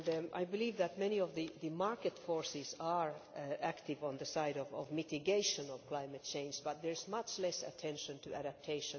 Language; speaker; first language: English; non-native, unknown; Finnish